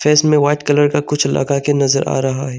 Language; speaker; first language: Hindi; non-native, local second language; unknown